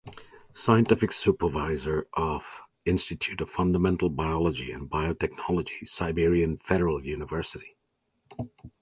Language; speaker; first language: English; native; English